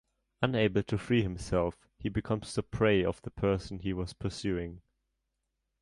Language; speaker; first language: English; non-native, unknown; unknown